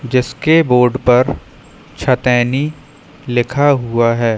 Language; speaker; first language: Hindi; native; Hindi